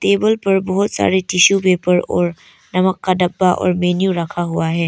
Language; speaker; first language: Hindi; non-native, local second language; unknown